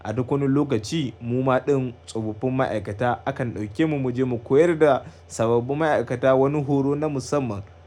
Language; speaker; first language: Hausa; native; Hausa